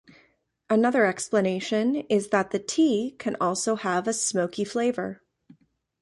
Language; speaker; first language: English; native; English